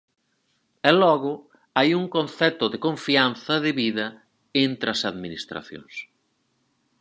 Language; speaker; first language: Galician; native; Galician